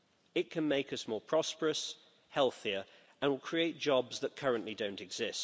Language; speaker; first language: English; native; English